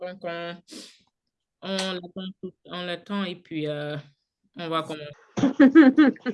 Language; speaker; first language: French; non-native, local second language; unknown